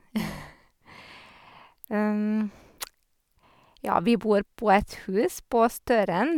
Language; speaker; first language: Norwegian; non-native, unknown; Hungarian